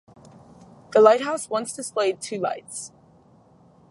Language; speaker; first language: English; native; English